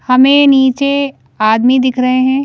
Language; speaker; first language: Hindi; native; Hindi